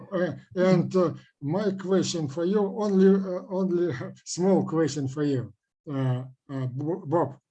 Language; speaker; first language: English; non-native, learner; Russian